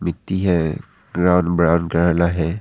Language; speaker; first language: Hindi; non-native, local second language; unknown